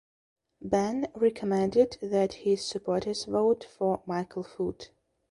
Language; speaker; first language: English; non-native, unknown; Belarusian